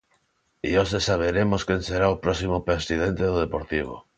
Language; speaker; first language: Galician; non-native, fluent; Spanish